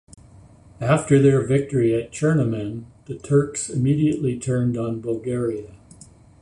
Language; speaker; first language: English; native; English